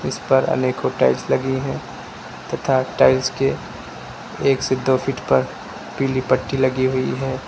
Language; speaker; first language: Hindi; native; Hindi